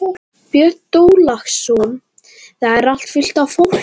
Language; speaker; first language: Icelandic; non-native, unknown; Latvian